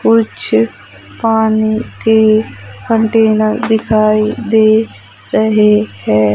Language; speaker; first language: Hindi; native; Hindi